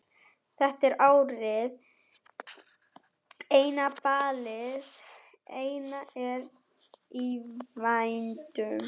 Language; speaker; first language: Icelandic; non-native, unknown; German